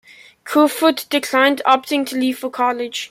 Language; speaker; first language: English; native; English